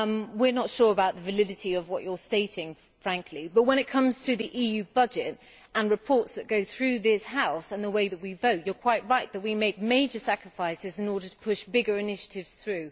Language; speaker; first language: English; native; English